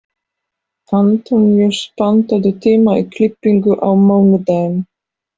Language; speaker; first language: Icelandic; non-native, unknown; Polish